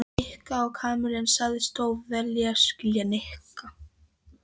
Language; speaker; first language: Icelandic; non-native, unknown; Polish